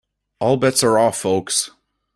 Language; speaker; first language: English; native; English